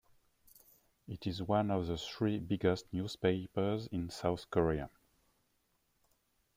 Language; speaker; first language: English; non-native, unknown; French